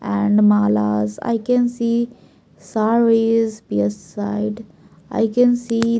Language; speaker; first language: English; non-native, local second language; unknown